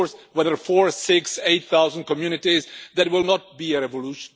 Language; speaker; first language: English; non-native, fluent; Czech